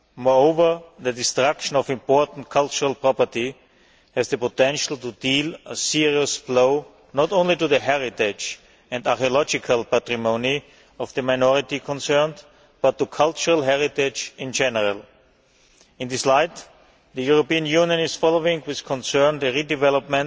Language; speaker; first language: English; non-native, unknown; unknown